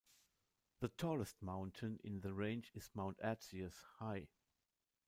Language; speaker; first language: English; non-native, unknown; German